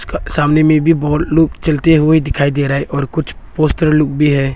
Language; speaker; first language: Hindi; non-native, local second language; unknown